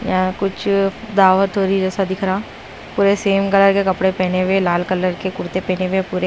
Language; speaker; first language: Hindi; non-native, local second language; Punjabi